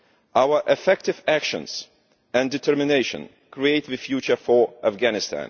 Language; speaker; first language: English; non-native, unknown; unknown